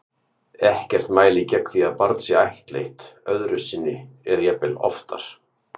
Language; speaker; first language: Icelandic; native; Icelandic